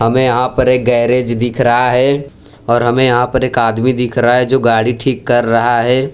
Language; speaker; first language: Hindi; non-native, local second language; Gujarati